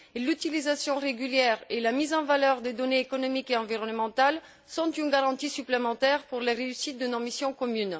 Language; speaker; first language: French; non-native, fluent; Bulgarian